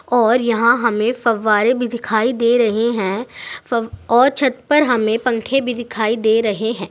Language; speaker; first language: Hindi; native; Hindi